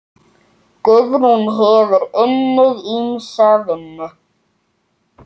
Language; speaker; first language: Icelandic; native; Icelandic